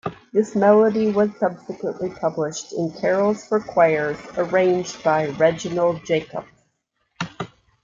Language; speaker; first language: English; native; English